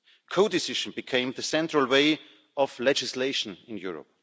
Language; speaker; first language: English; non-native, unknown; German